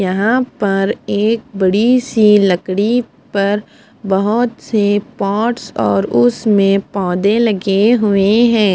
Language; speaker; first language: Hindi; non-native, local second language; Punjabi